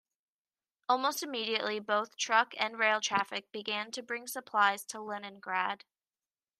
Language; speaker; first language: English; native; English